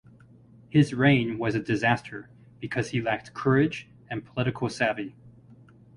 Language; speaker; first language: English; native; English